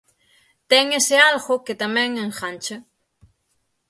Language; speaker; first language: Galician; native; Galician